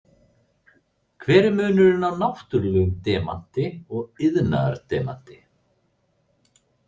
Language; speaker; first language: Icelandic; native; Icelandic